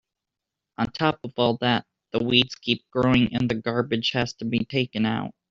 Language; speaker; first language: English; native; English